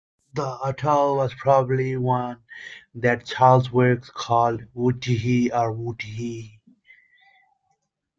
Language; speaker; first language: English; non-native, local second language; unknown